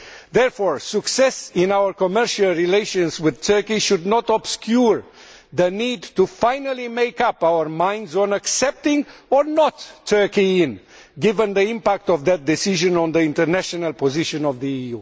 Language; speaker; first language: English; non-native, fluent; Romanian